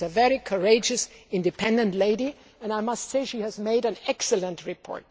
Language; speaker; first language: English; non-native, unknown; German